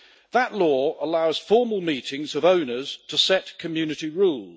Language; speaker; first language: English; native; English